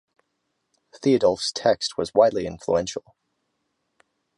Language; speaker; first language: English; native; English